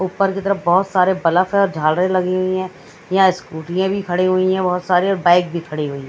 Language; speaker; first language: Hindi; native; Hindi